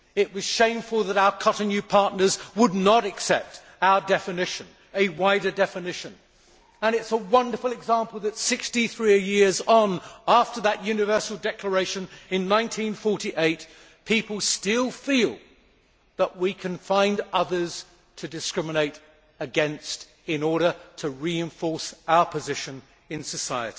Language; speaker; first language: English; native; English